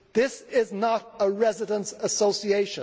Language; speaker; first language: English; native; English